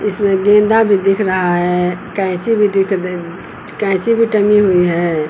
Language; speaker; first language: Hindi; native; Hindi